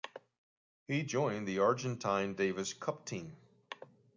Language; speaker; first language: English; native; English